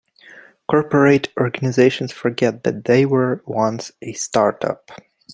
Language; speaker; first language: English; native; English